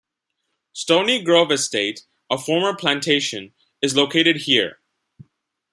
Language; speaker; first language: English; non-native, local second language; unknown